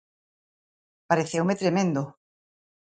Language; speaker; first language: Galician; native; Galician